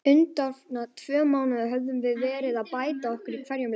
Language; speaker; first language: Icelandic; native; Icelandic